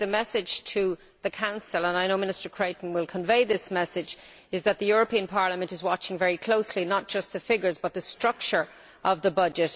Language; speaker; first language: English; native; English